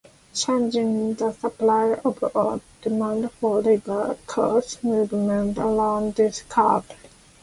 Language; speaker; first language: English; non-native, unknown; Japanese